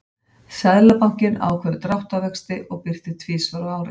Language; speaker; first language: Icelandic; native; Icelandic